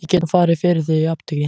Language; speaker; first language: Icelandic; native; Icelandic